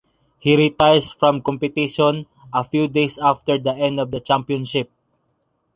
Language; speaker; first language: English; non-native, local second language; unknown